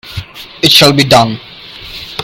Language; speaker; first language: English; non-native, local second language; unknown